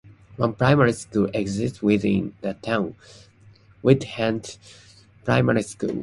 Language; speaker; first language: English; non-native, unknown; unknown